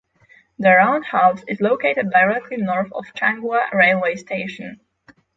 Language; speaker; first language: English; non-native, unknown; Polish